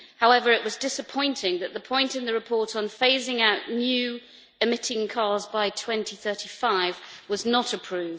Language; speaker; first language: English; native; English